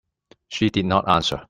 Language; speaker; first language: English; non-native, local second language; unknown